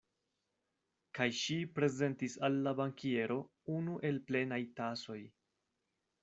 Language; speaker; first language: Esperanto; non-native, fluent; Spanish